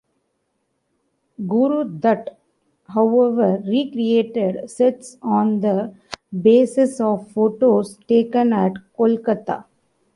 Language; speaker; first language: English; non-native, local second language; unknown